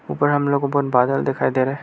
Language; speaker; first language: Hindi; non-native, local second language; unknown